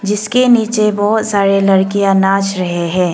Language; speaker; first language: Hindi; non-native, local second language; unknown